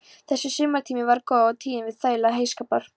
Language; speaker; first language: Icelandic; non-native, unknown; Polish